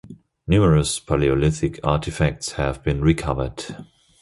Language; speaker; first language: English; non-native, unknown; German